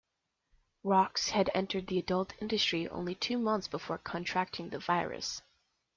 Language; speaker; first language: English; native; English